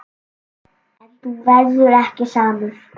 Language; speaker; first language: Icelandic; native; Icelandic